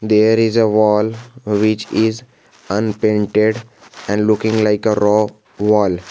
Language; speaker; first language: English; non-native, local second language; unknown